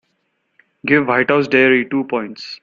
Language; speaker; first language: English; non-native, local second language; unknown